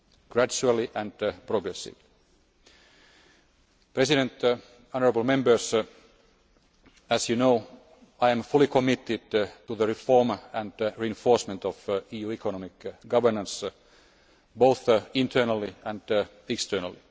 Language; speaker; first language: English; non-native, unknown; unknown